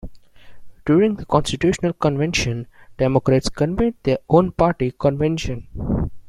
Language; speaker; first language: English; non-native, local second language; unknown